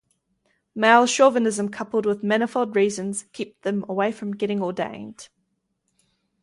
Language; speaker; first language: English; native; English